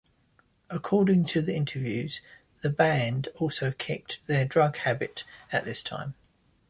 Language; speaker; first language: English; native; English